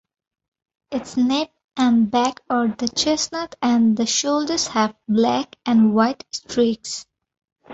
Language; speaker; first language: English; non-native, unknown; Bangla